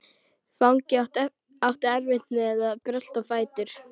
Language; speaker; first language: Icelandic; native; Icelandic